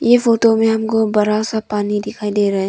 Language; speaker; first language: Hindi; non-native, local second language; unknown